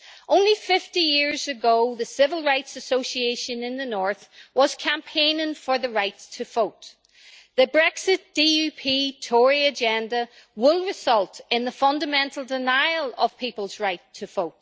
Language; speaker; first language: English; native; English